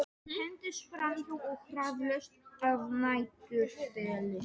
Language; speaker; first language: Icelandic; non-native, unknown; Polish